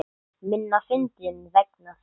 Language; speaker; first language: Icelandic; non-native, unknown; English